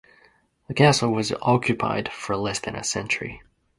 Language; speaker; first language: English; non-native, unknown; Japanese